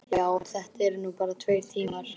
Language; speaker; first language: Icelandic; native; Icelandic